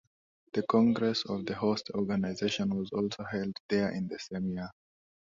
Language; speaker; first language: English; non-native, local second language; Swahili